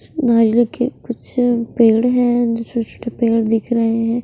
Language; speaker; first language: Hindi; non-native, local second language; Punjabi